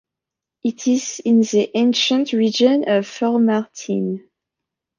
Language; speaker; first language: English; native; English